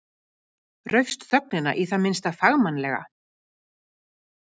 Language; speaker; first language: Icelandic; native; Icelandic